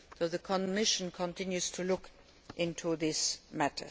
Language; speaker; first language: English; non-native, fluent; Luxembourgish